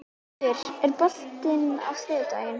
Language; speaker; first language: Icelandic; native; Icelandic